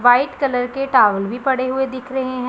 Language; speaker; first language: Hindi; non-native, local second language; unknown